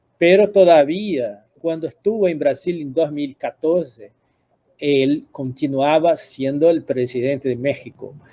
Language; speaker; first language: Spanish; non-native, related language; Portuguese